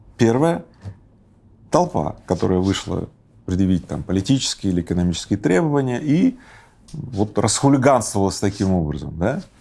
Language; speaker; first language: Russian; native; Russian